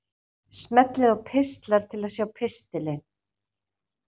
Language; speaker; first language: Icelandic; native; Icelandic